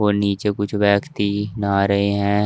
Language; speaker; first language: Hindi; native; Hindi